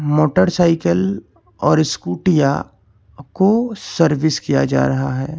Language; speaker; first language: Hindi; non-native, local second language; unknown